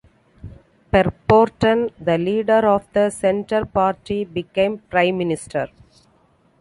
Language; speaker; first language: English; non-native, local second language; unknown